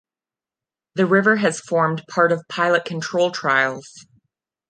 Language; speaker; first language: English; non-native, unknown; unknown